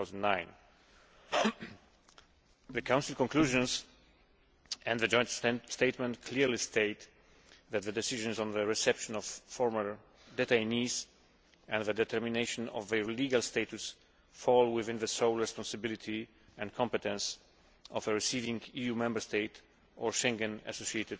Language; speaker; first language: English; non-native, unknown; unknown